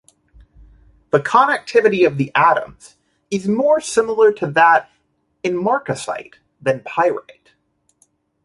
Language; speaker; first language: English; native; English